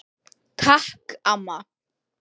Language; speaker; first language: Icelandic; native; Icelandic